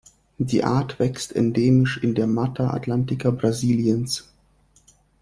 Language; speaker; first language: German; non-native, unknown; Russian